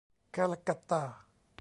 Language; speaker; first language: English; non-native, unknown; Thai